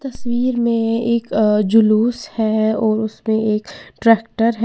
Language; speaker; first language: Hindi; native; Hindi